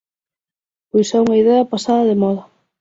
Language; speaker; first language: Galician; native; Galician